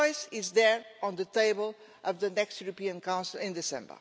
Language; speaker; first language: English; non-native, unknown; Portuguese